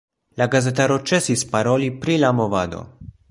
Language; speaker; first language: Esperanto; non-native, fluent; Polish